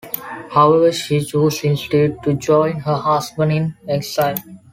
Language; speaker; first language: English; non-native, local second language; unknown